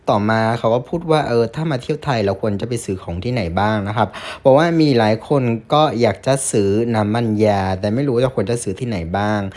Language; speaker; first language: Thai; non-native, fluent; Vietnamese